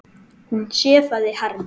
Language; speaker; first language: Icelandic; native; Icelandic